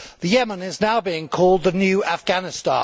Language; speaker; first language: English; native; English